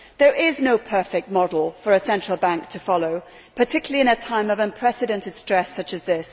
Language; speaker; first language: English; native; English